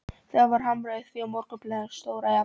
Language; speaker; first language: Icelandic; non-native, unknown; Polish